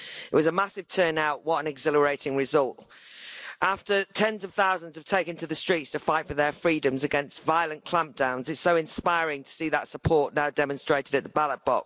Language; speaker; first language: English; native; English